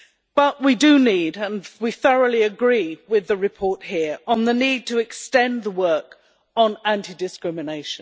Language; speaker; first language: English; native; English